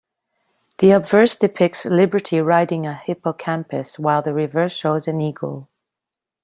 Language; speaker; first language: English; non-native, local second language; French